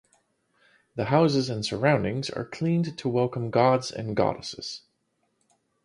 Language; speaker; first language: English; non-native, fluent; Dutch